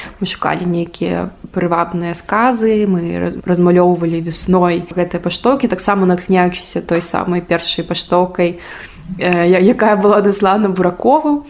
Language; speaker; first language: Belarusian; non-native, local second language; Russian